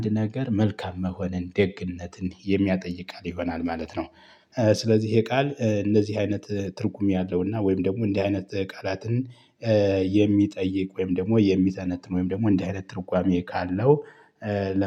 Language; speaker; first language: Amharic; native; Amharic